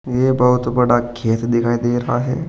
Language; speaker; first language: Hindi; native; Hindi